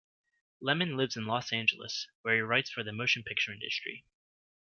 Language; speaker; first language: English; native; English